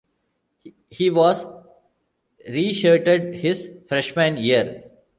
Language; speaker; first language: English; non-native, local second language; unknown